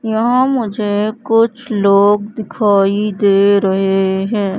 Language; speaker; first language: Hindi; native; Hindi